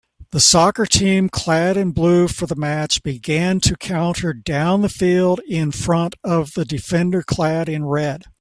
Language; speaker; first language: English; native; English